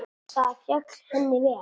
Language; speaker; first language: Icelandic; non-native, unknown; Italian